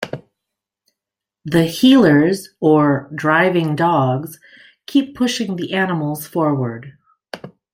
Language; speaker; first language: English; native; English